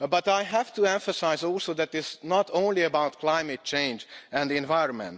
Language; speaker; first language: English; non-native, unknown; Hungarian